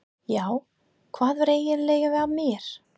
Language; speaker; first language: Icelandic; non-native, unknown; English